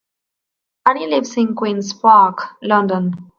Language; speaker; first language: English; non-native, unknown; Spanish